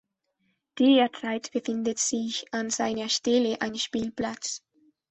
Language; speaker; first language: German; non-native, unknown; Spanish